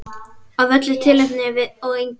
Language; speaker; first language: Icelandic; native; Icelandic